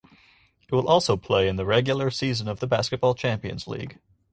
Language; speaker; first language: English; native; English